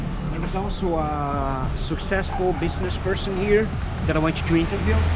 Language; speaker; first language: English; non-native, fluent; Portuguese